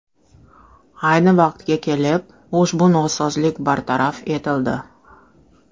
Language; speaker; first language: Uzbek; non-native, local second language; Russian